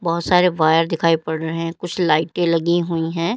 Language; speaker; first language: Hindi; native; Hindi